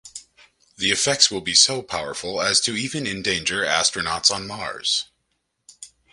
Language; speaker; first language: English; native; English